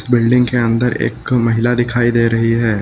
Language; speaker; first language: Hindi; native; Hindi